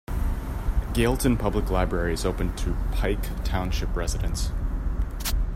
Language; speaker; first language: English; native; English